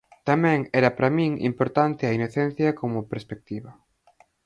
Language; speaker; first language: Galician; native; Galician